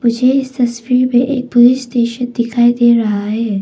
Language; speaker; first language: Hindi; non-native, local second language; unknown